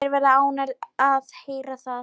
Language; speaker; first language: Icelandic; non-native, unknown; Polish